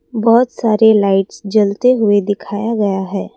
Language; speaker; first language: Hindi; non-native, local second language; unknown